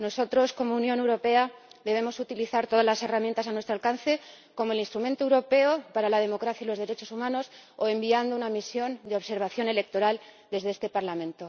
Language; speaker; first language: Spanish; native; Spanish